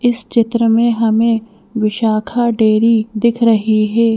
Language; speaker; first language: Hindi; native; Hindi